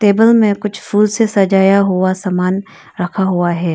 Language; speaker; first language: Hindi; non-native, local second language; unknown